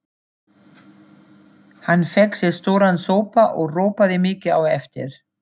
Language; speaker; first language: Icelandic; non-native, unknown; German